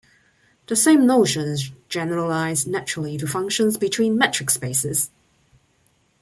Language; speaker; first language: English; non-native, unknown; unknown